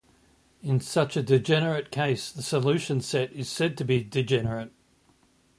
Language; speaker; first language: English; native; English